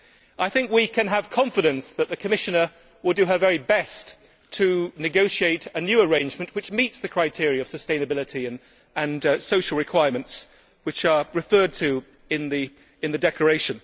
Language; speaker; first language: English; native; English